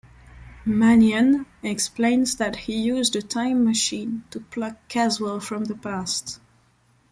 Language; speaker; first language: English; non-native, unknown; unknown